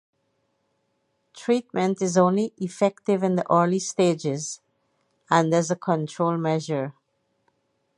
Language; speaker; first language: English; native; English